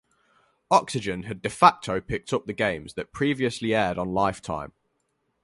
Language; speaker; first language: English; native; English